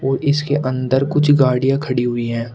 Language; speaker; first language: Hindi; native; Hindi